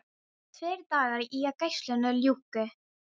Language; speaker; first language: Icelandic; non-native, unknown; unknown